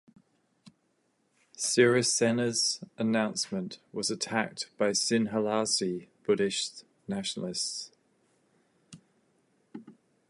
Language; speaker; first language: English; native; English